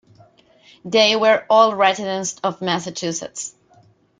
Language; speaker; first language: English; non-native, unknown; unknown